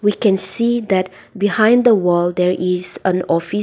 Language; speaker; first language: English; non-native, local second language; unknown